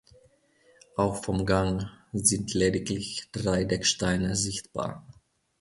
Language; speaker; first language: German; non-native, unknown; Finnish